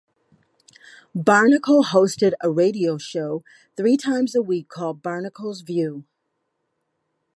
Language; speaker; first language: English; native; English